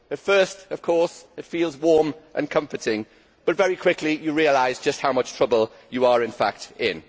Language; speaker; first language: English; native; English